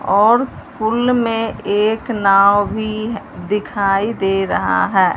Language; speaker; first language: Hindi; non-native, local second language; Punjabi